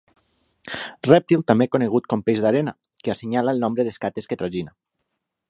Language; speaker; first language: Catalan; non-native, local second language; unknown